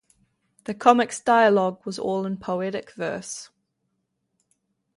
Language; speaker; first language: English; native; English